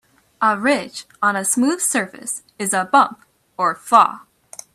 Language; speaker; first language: English; native; English